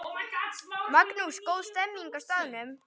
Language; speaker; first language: Icelandic; native; Icelandic